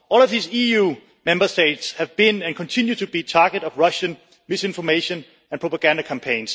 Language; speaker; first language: English; non-native, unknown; Danish